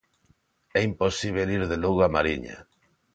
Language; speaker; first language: Galician; non-native, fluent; Spanish